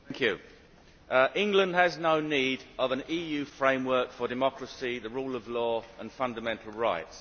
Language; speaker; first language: English; native; English